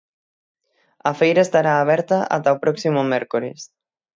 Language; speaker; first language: Galician; native; Galician